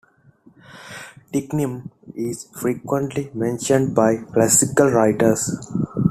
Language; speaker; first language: English; non-native, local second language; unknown